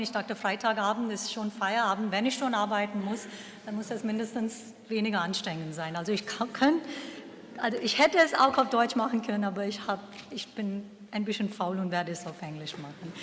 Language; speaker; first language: German; non-native, fluent; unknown